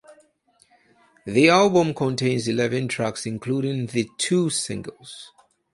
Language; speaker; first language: English; non-native, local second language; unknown